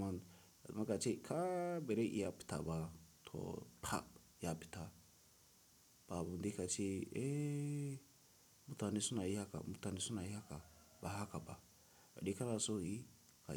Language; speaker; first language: Hausa; non-native, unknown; Tiv